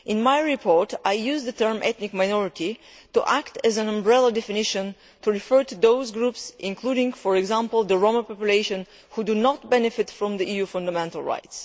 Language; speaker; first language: English; non-native, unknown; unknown